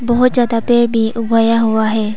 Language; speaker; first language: Hindi; non-native, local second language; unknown